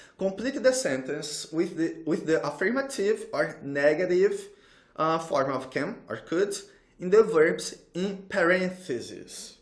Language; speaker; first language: English; non-native, fluent; Portuguese